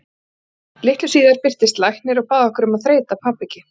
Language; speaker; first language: Icelandic; native; Icelandic